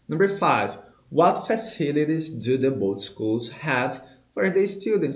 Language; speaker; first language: English; non-native, fluent; Portuguese